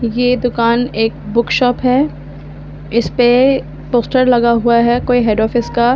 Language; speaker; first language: Hindi; native; Hindi